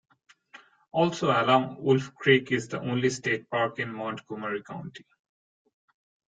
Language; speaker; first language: English; non-native, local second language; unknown